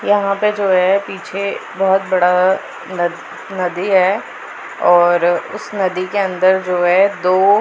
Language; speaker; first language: Hindi; non-native, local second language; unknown